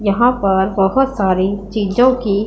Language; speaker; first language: Hindi; non-native, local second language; Punjabi